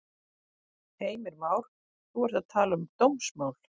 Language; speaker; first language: Icelandic; native; Icelandic